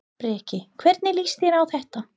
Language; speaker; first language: Icelandic; non-native, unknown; English